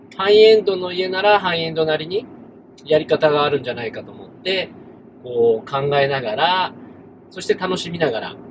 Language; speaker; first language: Japanese; native; Japanese